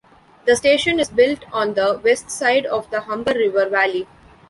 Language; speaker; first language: English; non-native, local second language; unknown